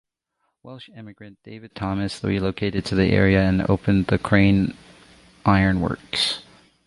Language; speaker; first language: English; native; English